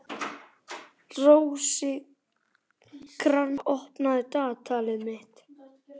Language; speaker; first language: Icelandic; native; Icelandic